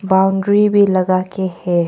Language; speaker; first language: Hindi; non-native, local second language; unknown